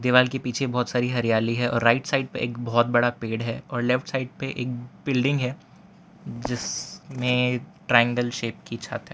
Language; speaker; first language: Hindi; non-native, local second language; Gujarati